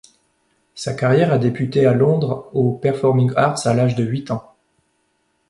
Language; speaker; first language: French; native; French